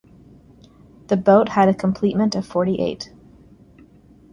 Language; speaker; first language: English; native; English